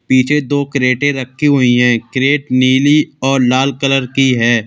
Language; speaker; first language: Hindi; native; Hindi